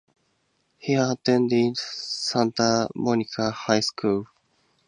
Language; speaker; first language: English; native; English